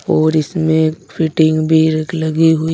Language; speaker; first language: Hindi; native; Hindi